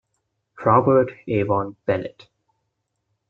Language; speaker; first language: English; non-native, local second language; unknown